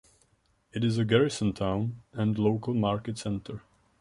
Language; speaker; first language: English; non-native, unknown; Czech